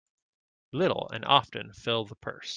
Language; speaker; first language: English; native; English